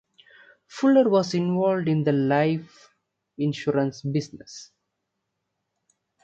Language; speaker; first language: English; non-native, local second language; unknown